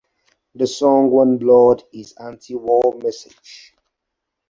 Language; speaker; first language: English; non-native, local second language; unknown